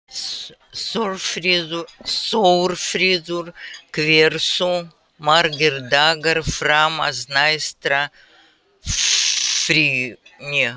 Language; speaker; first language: Icelandic; non-native, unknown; Russian